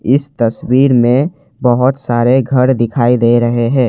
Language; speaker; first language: Hindi; non-native, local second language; Assamese